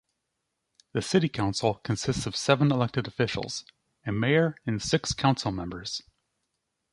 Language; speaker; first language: English; native; English